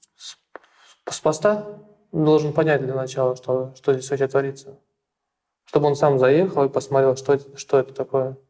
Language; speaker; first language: Russian; native; Russian